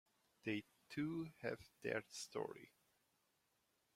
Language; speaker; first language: English; non-native, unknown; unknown